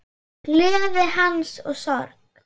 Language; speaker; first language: Icelandic; non-native, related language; Swedish